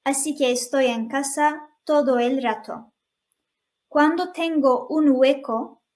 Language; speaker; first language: Spanish; non-native, fluent; Turkish